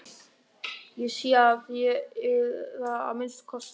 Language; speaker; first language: Icelandic; non-native, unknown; German